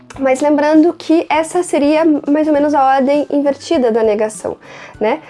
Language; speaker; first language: Portuguese; non-native, fluent; French